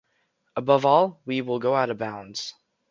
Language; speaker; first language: English; native; English